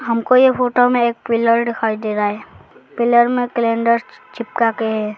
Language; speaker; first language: Hindi; non-native, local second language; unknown